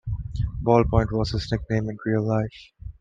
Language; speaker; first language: English; non-native, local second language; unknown